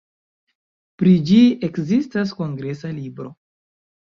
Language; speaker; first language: Esperanto; non-native, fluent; Chinese